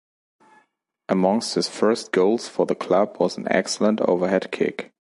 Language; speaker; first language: English; non-native, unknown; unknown